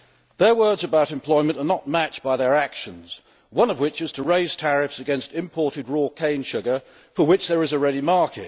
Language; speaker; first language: English; native; English